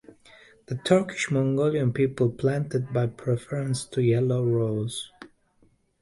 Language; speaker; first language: English; native; English